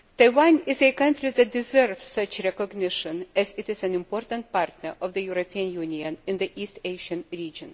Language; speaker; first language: English; non-native, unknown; Lithuanian